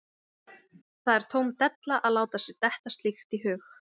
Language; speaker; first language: Icelandic; native; Icelandic